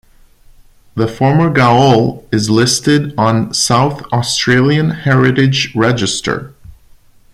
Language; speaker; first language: English; non-native, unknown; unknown